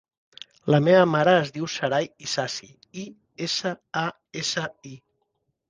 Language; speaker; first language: Catalan; native; Catalan